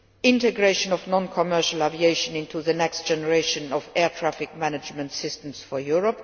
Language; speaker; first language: English; non-native, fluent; Luxembourgish